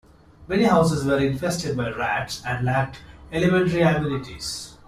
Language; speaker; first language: English; non-native, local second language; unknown